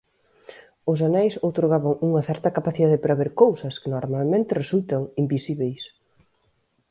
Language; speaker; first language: Galician; native; Galician